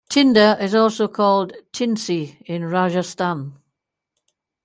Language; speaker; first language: English; native; English